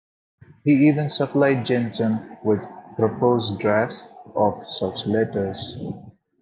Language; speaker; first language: English; non-native, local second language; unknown